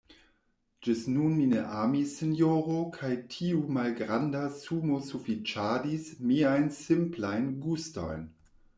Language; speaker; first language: Esperanto; non-native, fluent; German